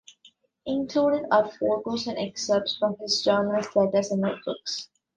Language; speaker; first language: English; non-native, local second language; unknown